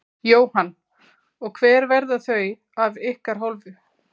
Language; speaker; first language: Icelandic; native; Icelandic